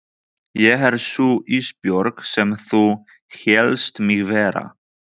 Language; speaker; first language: Icelandic; non-native, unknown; Polish